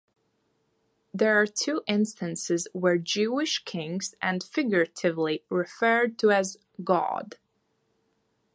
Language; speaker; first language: English; non-native, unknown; Latvian